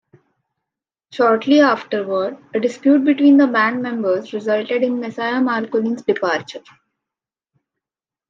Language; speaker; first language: English; non-native, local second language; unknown